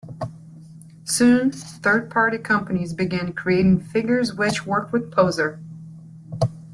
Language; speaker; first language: English; native; English